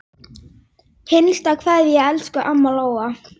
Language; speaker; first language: Icelandic; native; Icelandic